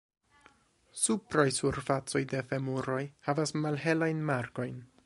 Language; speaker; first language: Esperanto; non-native, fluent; English